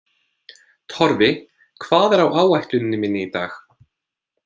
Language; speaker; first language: Icelandic; non-native, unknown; English